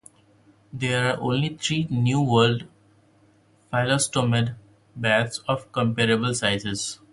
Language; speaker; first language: English; non-native, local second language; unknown